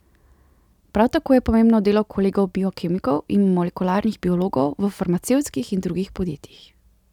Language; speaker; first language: Slovenian; native; Slovenian